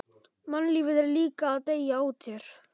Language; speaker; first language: Icelandic; non-native, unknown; Polish